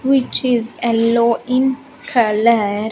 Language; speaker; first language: English; non-native, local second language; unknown